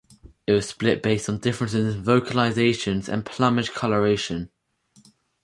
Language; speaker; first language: English; native; English